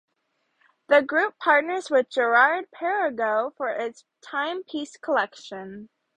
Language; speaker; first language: English; native; English